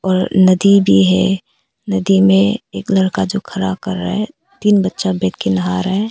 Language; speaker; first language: Hindi; early bilingual, other home language; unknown